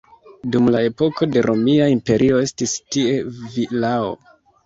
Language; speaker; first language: Esperanto; non-native, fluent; Kinyarwanda